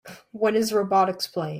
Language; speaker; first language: English; native; English